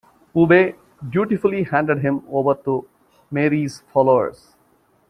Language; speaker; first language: English; non-native, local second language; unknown